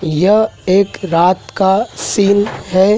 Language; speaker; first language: Hindi; native; Hindi